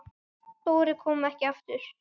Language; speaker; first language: Icelandic; native; Icelandic